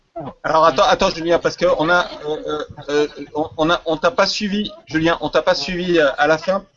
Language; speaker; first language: French; native; French